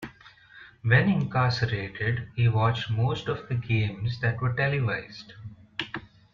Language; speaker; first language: English; non-native, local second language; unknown